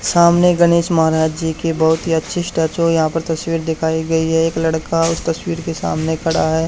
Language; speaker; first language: Hindi; native; Hindi